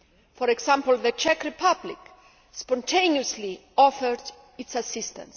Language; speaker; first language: English; non-native, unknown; Greek